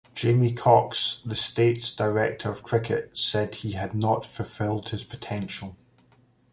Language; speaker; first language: English; native; English